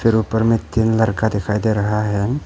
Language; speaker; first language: Hindi; non-native, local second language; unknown